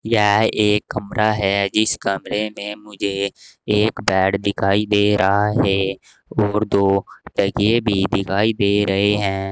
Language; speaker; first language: Hindi; native; Hindi